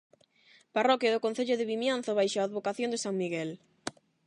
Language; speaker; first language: Galician; non-native, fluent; Spanish